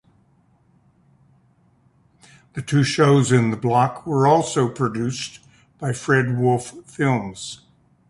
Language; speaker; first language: English; native; English